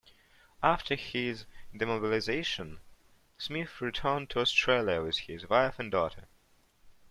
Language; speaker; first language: English; non-native, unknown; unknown